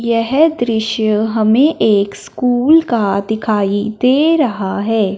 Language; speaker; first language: Hindi; non-native, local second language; Punjabi